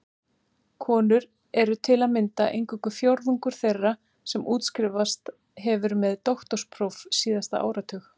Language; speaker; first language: Icelandic; native; Icelandic